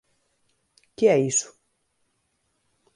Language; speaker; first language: Galician; native; Galician